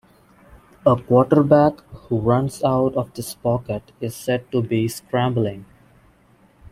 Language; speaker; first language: English; non-native, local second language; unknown